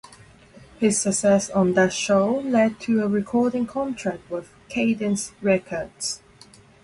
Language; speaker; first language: English; non-native, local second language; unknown